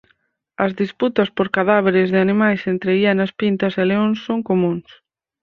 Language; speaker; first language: Galician; native; Galician